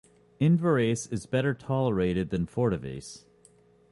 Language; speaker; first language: English; native; English